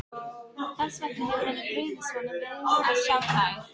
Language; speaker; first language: Icelandic; non-native, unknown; Filipino